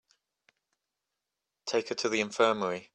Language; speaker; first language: English; native; English